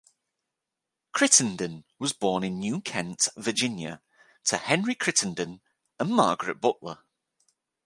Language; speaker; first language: English; native; English